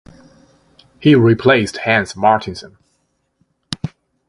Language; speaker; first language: English; native; English